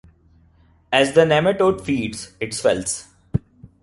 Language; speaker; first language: English; non-native, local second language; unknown